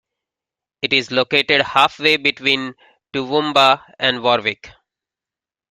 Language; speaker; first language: English; native; English